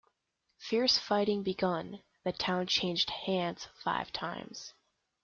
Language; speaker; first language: English; native; English